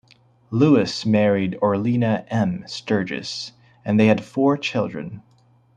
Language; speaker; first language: English; native; English